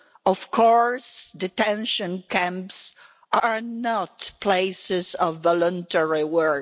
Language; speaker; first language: English; non-native, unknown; Polish